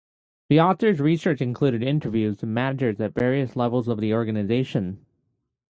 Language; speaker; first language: English; native; English